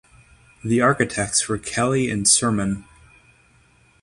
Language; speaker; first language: English; native; English